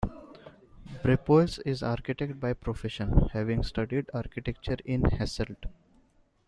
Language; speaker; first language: English; non-native, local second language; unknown